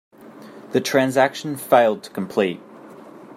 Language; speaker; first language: English; native; English